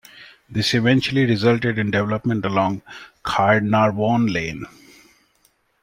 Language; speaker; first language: English; non-native, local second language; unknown